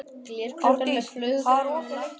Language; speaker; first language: Icelandic; native; Icelandic